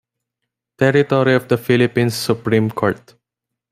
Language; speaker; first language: English; non-native, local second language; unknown